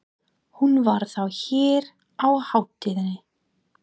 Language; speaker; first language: Icelandic; non-native, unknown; English